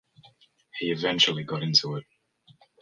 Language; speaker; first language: English; native; English